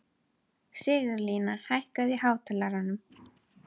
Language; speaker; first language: Icelandic; native; Icelandic